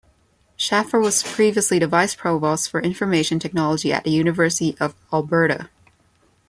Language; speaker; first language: English; non-native, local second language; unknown